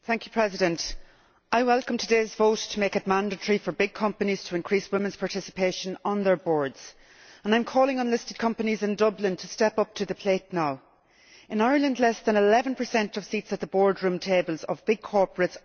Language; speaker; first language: English; native; English